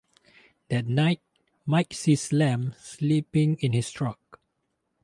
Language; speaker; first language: English; non-native, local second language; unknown